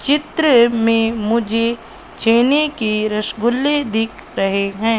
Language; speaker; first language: Hindi; native; Hindi